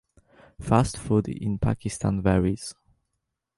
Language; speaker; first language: English; native; English